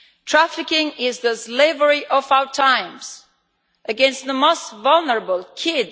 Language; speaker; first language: English; non-native, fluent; Italian